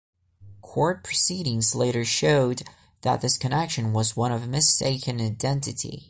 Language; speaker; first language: English; non-native, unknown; Portuguese